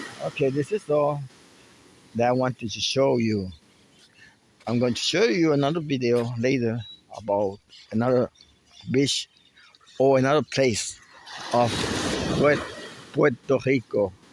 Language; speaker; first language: English; non-native, learner; Spanish